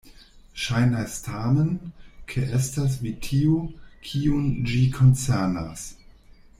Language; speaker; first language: Esperanto; non-native, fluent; German